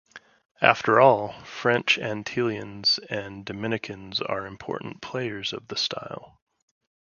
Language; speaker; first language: English; native; English